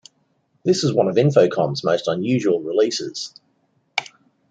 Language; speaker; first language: English; native; English